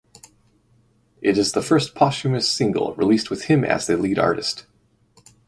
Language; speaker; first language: English; native; English